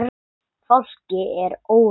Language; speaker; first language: Icelandic; non-native, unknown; English